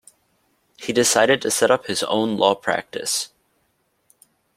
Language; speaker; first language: English; native; English